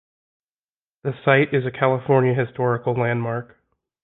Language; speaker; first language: English; native; English